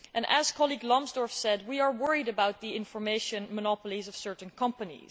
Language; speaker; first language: English; non-native, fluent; Dutch